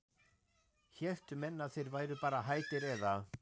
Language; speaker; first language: Icelandic; non-native, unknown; German